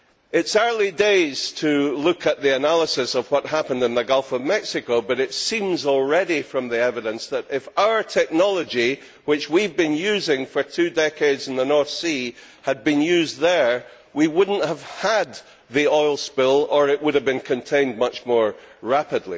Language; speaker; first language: English; native; English